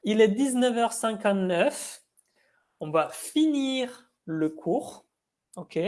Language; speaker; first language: French; non-native, fluent; Spanish